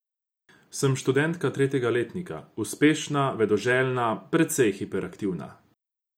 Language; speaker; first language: Slovenian; non-native, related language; Croatian